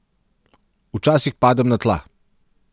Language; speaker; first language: Slovenian; non-native, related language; Serbian